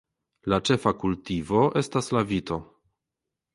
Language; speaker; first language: Esperanto; non-native, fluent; Polish